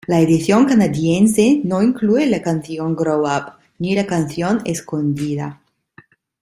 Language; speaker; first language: Spanish; non-native, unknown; Italian